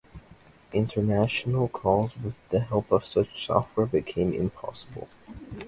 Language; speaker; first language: English; native; English